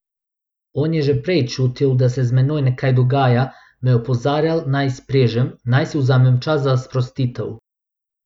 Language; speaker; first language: Slovenian; non-native, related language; Bosnian